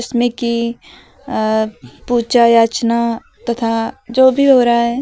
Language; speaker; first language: Hindi; native; Hindi